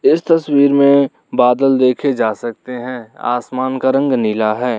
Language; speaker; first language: Hindi; non-native, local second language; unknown